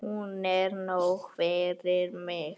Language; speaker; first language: Icelandic; native; Icelandic